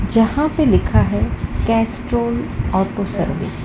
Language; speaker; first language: Hindi; native; Hindi